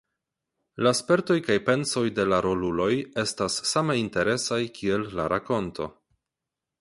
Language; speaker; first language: Esperanto; non-native, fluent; Polish